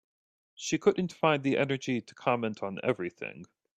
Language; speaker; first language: English; native; English